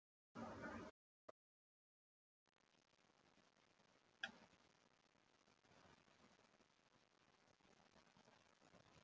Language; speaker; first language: Icelandic; non-native, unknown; German